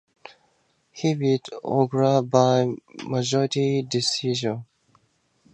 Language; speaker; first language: English; native; English